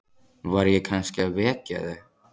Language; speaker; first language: Icelandic; native; Icelandic